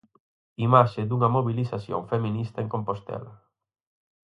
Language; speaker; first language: Galician; native; Galician